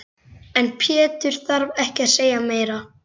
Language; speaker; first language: Icelandic; native; Icelandic